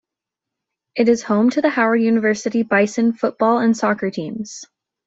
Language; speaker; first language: English; native; English